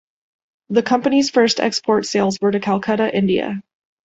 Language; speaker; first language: English; native; English